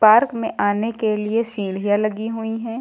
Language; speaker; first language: Hindi; native; Hindi